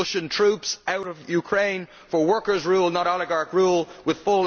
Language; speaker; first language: English; native; English